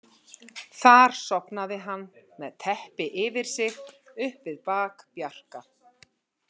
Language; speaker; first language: Icelandic; native; Icelandic